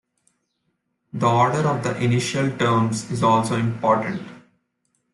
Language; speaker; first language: English; non-native, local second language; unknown